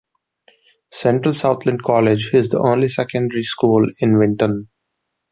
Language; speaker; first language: English; non-native, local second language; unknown